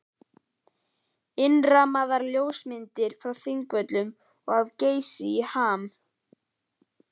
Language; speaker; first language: Icelandic; native; Icelandic